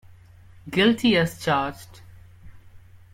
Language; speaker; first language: English; non-native, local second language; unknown